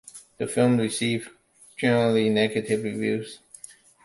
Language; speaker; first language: English; non-native, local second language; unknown